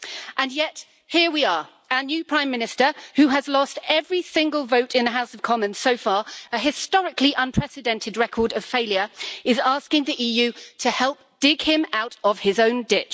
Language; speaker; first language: English; native; English